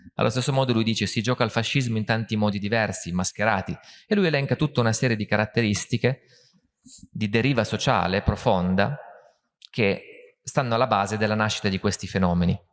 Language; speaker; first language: Italian; native; Italian